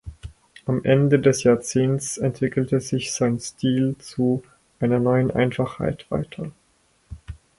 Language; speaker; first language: German; native; German